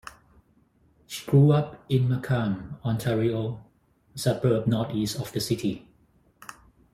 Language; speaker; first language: English; non-native, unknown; Thai